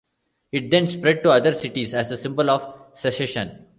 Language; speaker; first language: English; non-native, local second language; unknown